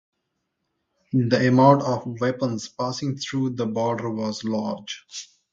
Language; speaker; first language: English; non-native, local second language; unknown